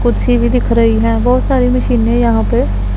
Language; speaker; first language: Hindi; non-native, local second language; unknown